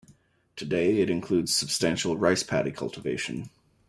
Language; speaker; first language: English; native; English